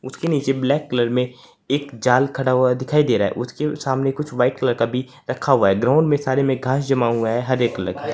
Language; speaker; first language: Hindi; native; Hindi